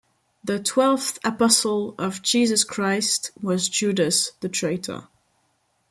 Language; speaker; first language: English; non-native, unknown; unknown